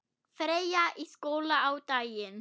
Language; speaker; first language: Icelandic; non-native, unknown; German